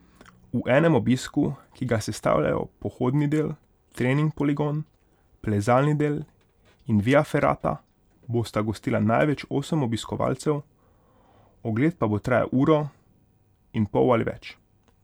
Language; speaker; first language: Slovenian; non-native, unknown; Hungarian